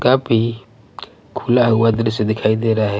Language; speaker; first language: Hindi; non-native, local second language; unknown